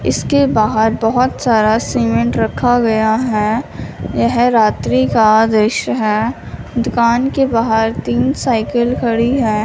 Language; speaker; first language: Hindi; non-native, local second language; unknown